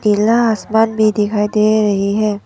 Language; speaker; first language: Hindi; non-native, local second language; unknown